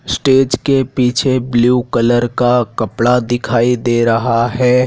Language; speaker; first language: Hindi; native; Hindi